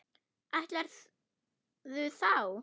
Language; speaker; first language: Icelandic; non-native, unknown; German